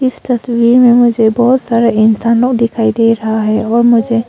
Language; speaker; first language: Hindi; early bilingual, other home language; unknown